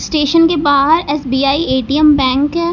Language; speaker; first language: Hindi; native; Hindi